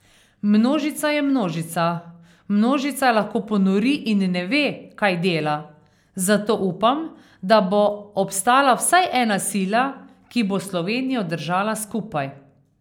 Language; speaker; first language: Slovenian; native; Slovenian